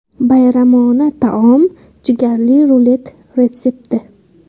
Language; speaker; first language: Uzbek; native; Uzbek